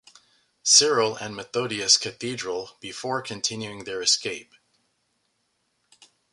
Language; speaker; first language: English; native; English